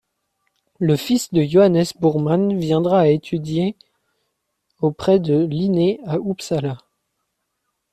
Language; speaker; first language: French; native; French